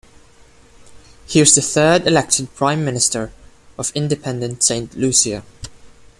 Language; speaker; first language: English; non-native, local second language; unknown